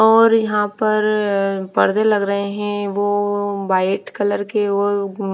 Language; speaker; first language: Hindi; non-native, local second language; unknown